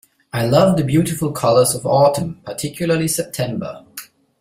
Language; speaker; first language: English; non-native, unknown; German